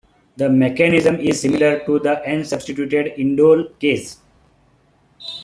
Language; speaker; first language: English; non-native, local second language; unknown